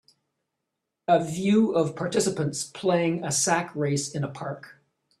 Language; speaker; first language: English; native; English